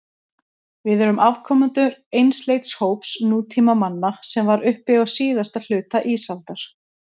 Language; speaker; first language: Icelandic; native; Icelandic